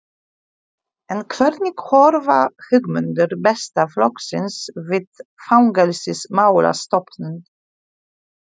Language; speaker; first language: Icelandic; non-native, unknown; Polish